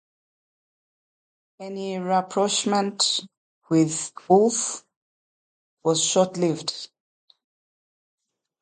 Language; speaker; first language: English; native; English